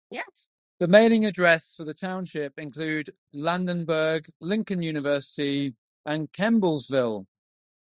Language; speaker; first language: English; non-native, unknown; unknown